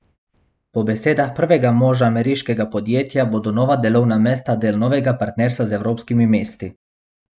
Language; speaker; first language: Slovenian; non-native, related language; Bosnian